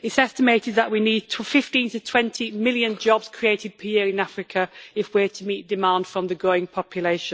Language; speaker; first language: English; native; English